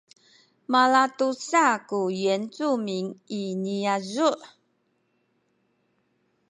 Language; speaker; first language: Sakizaya; non-native, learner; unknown